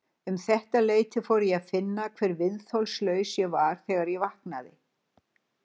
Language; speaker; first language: Icelandic; native; Icelandic